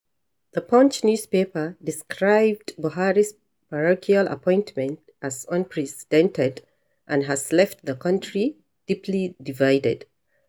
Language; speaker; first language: English; non-native, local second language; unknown